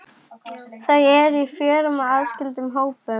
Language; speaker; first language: Icelandic; native; Icelandic